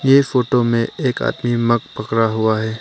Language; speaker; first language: Hindi; early bilingual, other home language; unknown